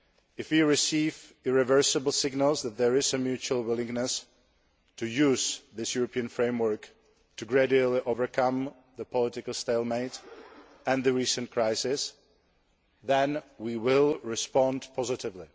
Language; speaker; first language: English; non-native, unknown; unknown